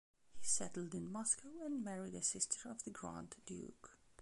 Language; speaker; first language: English; non-native, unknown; Belarusian